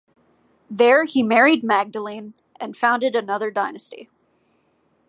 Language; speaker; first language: English; native; English